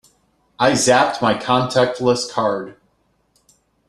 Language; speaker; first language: English; native; English